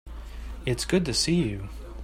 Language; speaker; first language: English; native; English